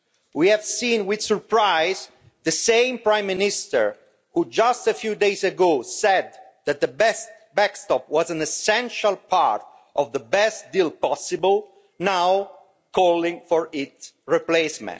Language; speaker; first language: English; non-native, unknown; Italian